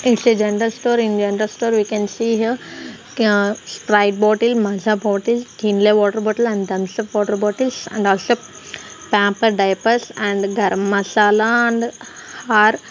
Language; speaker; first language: English; non-native, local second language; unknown